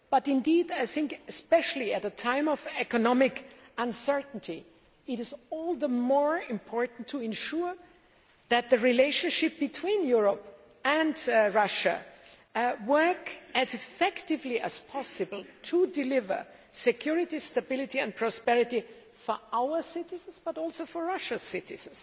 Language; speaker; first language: English; non-native, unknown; German